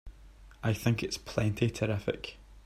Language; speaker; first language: English; native; English